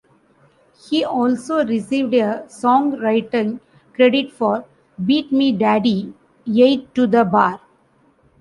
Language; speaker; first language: English; non-native, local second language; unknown